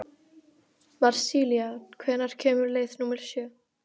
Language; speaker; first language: Icelandic; native; Icelandic